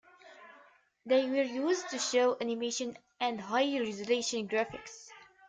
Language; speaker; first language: English; native; English